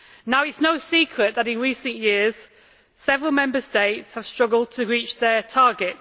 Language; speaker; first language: English; native; English